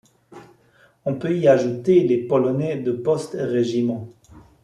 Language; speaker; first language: French; non-native, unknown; German